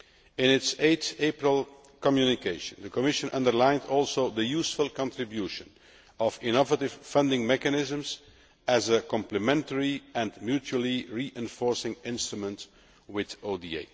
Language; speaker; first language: English; non-native, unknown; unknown